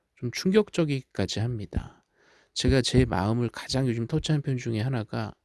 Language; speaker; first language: Korean; native; Korean